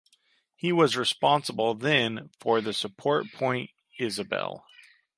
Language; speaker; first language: English; native; English